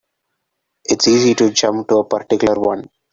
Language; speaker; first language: English; non-native, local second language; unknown